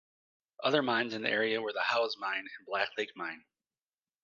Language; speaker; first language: English; native; English